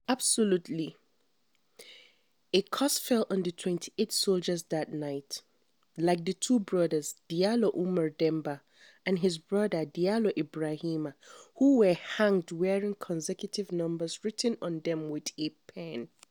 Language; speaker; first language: English; non-native, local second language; Hausa